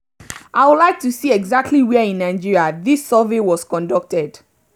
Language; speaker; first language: English; non-native, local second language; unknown